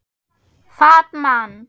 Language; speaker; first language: Icelandic; non-native, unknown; German